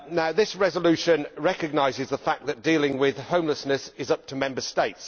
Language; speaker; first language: English; native; English